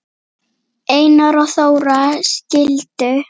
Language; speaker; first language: Icelandic; native; Icelandic